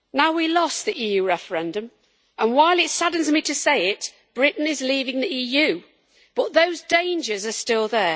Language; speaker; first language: English; native; English